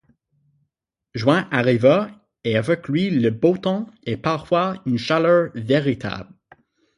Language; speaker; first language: French; non-native, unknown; English